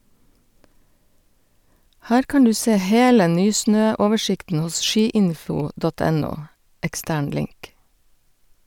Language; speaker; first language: Norwegian; native; Norwegian